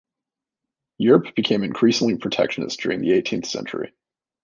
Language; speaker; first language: English; native; English